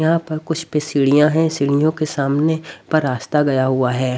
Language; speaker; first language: Hindi; native; Hindi